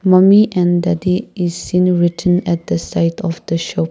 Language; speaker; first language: English; non-native, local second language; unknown